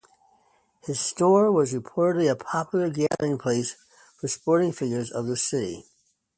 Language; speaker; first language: English; native; English